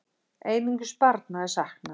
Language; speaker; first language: Icelandic; native; Icelandic